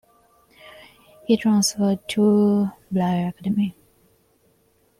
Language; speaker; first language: English; non-native, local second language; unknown